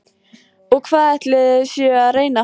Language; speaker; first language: Icelandic; native; Icelandic